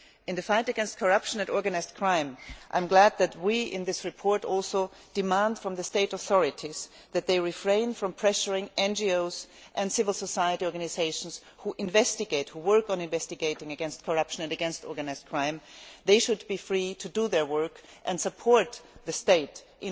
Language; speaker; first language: English; non-native, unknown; German